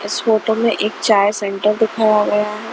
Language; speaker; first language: Hindi; non-native, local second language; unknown